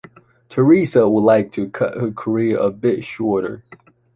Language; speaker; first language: English; non-native, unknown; Chinese